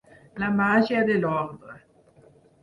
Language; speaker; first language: Catalan; non-native, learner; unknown